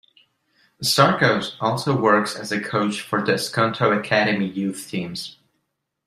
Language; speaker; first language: English; non-native, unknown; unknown